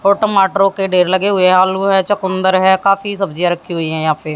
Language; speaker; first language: Hindi; native; Hindi